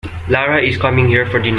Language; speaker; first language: English; non-native, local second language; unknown